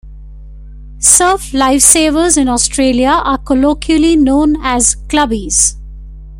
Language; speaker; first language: English; non-native, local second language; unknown